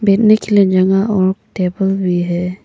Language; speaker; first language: Hindi; non-native, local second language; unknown